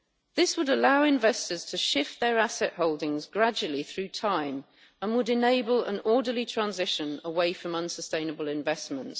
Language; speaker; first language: English; native; English